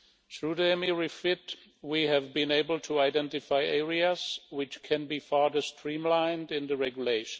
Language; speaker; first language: English; non-native, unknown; Czech